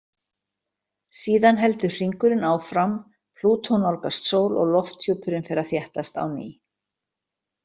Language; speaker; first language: Icelandic; native; Icelandic